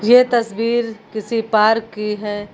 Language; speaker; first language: Hindi; native; Hindi